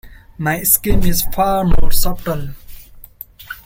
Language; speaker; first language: English; non-native, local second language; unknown